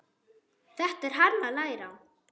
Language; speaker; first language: Icelandic; non-native, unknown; German